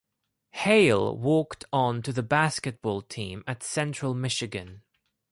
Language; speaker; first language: English; non-native, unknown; Greek